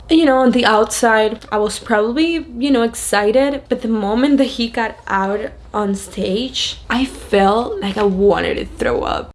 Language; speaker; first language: English; non-native, fluent; Spanish